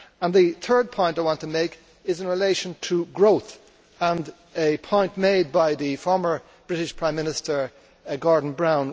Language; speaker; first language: English; native; English